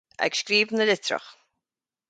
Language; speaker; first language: Irish; native; Irish